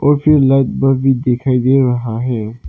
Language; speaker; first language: Hindi; non-native, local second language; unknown